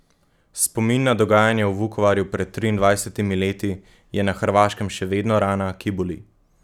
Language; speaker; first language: Slovenian; native; Slovenian